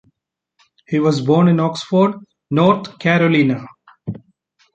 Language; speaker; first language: English; non-native, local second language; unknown